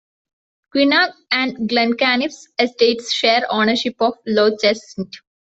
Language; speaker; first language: English; non-native, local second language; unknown